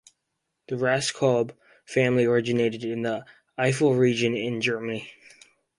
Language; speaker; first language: English; native; English